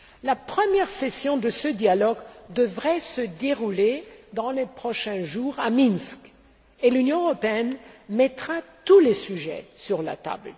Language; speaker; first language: French; non-native, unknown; German